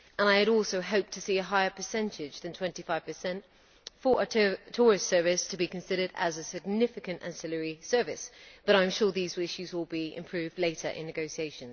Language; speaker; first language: English; native; English